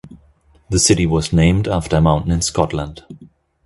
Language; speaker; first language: English; non-native, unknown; German